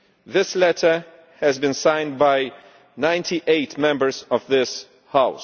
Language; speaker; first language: English; non-native, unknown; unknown